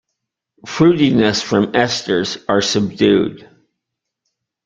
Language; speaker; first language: English; native; English